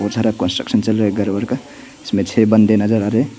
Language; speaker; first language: Hindi; non-native, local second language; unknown